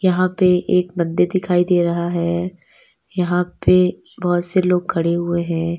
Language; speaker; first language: Hindi; native; Hindi